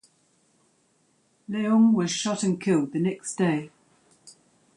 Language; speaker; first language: English; native; English